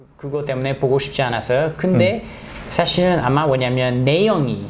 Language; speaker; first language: Korean; non-native, learner; English